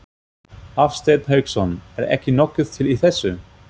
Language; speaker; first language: Icelandic; non-native, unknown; German